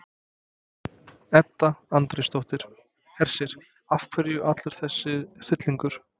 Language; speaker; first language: Icelandic; non-native, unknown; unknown